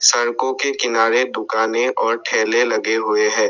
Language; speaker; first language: Hindi; non-native, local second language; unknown